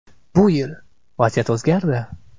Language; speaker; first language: Uzbek; non-native, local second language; Kara-Kalpak